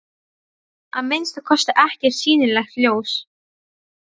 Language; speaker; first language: Icelandic; non-native, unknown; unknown